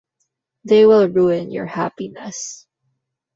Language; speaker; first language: English; non-native, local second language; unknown